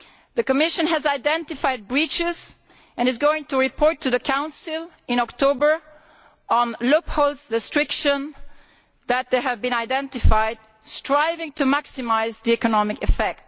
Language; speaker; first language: English; non-native, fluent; Italian